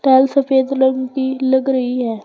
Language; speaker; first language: Hindi; native; Hindi